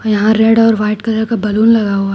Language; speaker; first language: Hindi; native; Hindi